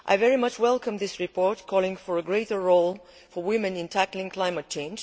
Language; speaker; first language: English; non-native, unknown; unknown